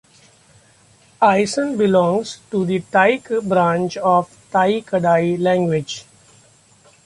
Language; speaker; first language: English; non-native, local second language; Marathi